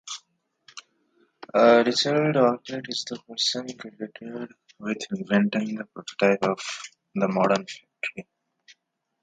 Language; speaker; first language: English; non-native, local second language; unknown